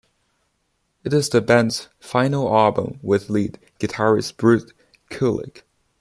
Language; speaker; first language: English; non-native, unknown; Chinese